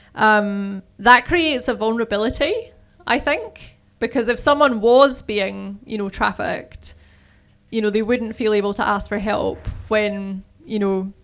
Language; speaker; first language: English; native; English